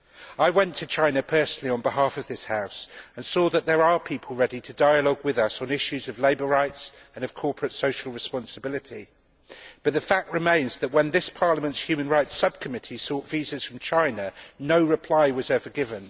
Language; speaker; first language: English; native; English